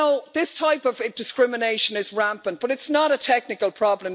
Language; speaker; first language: English; native; English